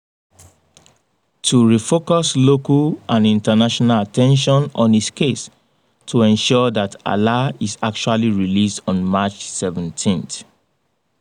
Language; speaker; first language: English; non-native, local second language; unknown